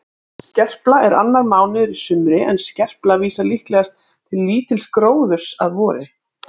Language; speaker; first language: Icelandic; native; Icelandic